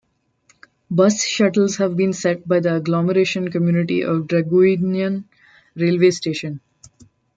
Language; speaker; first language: English; non-native, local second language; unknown